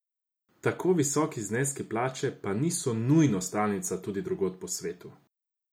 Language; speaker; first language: Slovenian; non-native, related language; Croatian